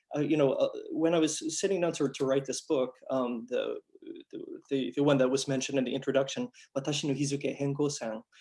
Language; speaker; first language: English; native; English